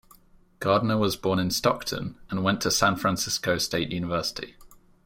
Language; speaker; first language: English; native; English